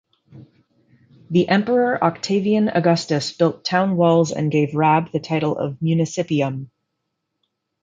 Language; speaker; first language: English; native; English